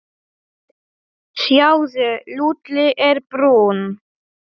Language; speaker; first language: Icelandic; non-native, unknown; Polish